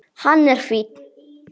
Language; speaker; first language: Icelandic; native; Icelandic